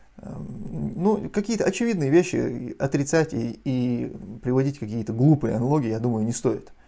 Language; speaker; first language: Russian; non-native, local second language; Chechen